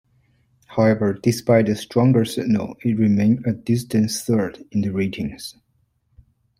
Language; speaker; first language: English; non-native, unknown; Chinese